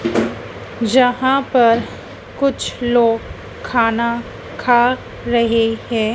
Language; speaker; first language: Hindi; native; Hindi